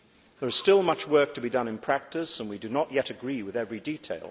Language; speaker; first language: English; native; English